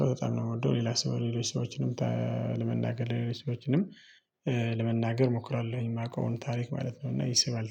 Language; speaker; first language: Amharic; non-native, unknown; Tigrinya